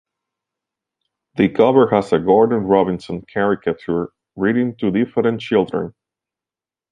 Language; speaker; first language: English; non-native, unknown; Italian